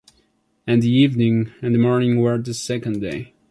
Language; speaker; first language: English; non-native, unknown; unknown